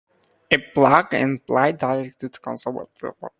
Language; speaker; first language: English; non-native, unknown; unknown